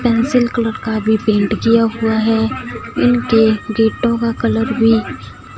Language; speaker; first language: Hindi; non-native, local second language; Punjabi